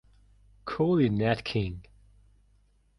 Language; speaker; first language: English; non-native, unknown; Mongolian